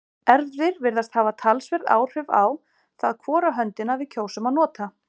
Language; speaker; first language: Icelandic; native; Icelandic